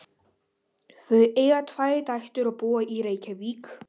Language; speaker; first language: Icelandic; non-native, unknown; Polish